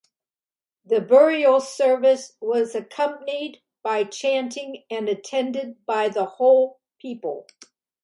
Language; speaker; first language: English; native; English